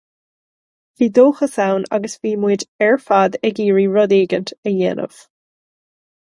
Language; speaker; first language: Irish; non-native, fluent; English